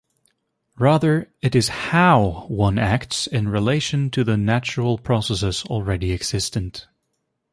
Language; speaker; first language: English; native; English